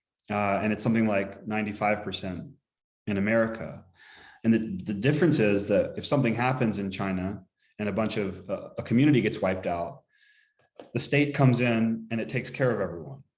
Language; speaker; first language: English; native; English